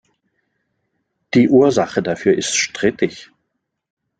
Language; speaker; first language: German; non-native, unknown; French